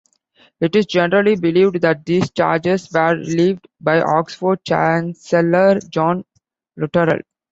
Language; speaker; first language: English; non-native, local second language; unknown